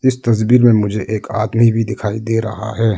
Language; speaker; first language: Hindi; non-native, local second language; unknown